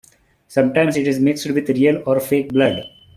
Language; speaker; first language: English; non-native, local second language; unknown